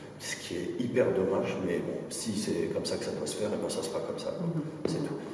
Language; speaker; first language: French; non-native, local second language; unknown